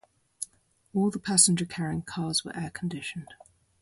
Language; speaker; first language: English; native; English